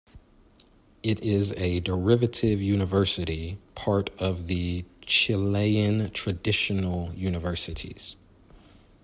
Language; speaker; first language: English; native; English